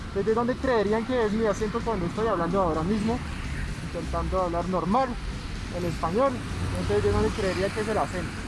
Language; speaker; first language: Spanish; non-native, fluent; French